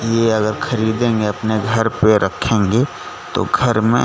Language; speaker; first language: Hindi; non-native, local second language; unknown